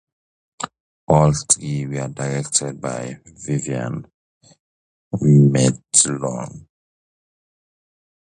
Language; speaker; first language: English; native; English